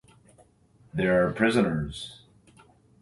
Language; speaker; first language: English; native; English